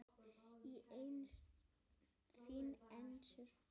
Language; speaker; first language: Icelandic; native; Icelandic